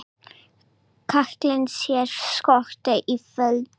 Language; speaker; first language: Icelandic; non-native, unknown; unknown